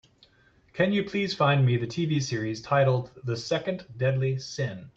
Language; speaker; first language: English; native; English